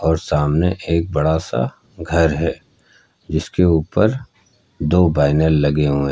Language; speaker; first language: Hindi; native; Hindi